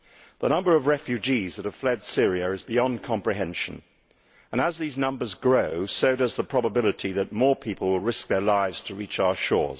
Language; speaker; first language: English; native; English